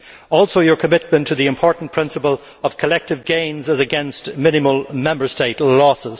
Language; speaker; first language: English; native; English